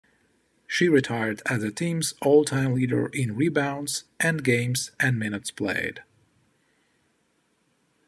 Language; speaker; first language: English; non-native, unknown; Ukrainian